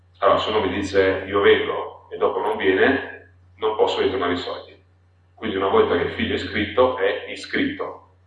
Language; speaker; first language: Italian; non-native, fluent; Polish